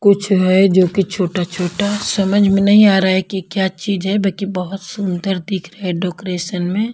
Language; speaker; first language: Hindi; non-native, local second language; Punjabi